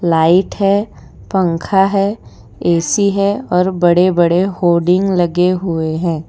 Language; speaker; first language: Hindi; non-native, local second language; Gujarati